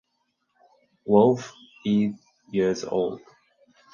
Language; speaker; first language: English; non-native, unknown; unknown